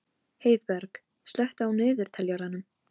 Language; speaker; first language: Icelandic; non-native, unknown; Polish